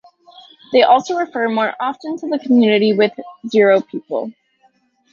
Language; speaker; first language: English; native; English